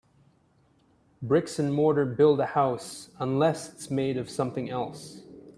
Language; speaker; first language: English; native; English